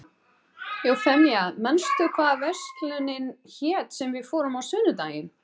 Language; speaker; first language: Icelandic; non-native, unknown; Portuguese